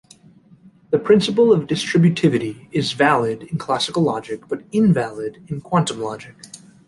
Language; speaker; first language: English; native; English